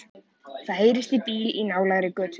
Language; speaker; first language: Icelandic; native; Icelandic